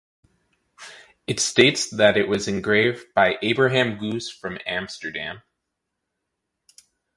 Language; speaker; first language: English; native; English